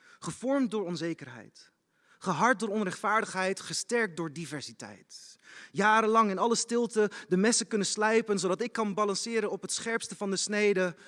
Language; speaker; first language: Dutch; early bilingual, other home language; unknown